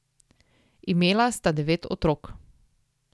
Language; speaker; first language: Slovenian; native; Slovenian